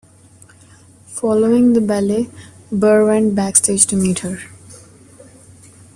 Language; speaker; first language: English; non-native, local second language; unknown